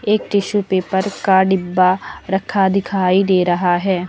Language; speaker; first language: Hindi; native; Hindi